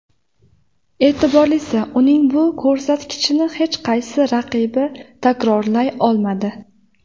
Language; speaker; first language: Uzbek; native; Uzbek